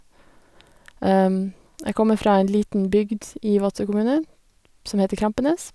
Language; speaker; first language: Norwegian; native; Norwegian